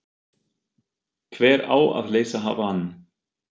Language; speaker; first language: Icelandic; non-native, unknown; German